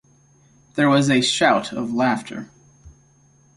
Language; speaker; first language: English; native; English